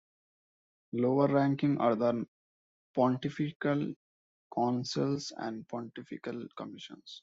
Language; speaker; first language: English; non-native, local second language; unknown